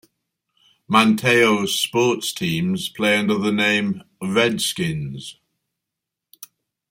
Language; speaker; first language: English; native; English